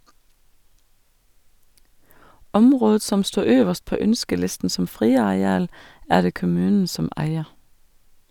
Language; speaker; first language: Norwegian; non-native, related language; Danish